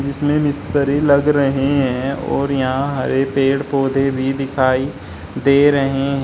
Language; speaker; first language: Hindi; native; Hindi